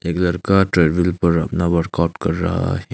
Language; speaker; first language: Hindi; non-native, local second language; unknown